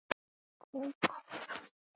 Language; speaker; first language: Icelandic; native; Icelandic